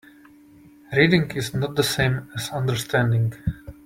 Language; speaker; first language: English; non-native, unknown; Czech